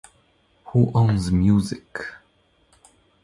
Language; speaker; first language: English; non-native, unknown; Croatian